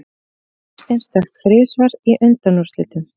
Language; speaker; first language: Icelandic; native; Icelandic